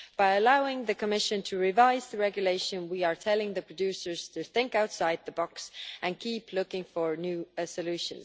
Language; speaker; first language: English; non-native, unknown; Estonian